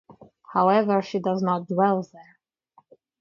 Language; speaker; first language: English; non-native, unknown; Russian